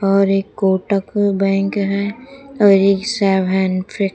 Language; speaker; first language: Hindi; native; Hindi